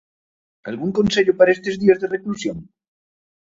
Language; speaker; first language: Galician; native; Galician